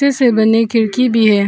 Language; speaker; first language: Hindi; non-native, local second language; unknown